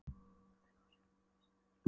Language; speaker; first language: Icelandic; non-native, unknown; Polish